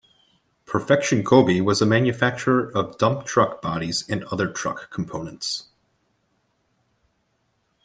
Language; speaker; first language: English; native; English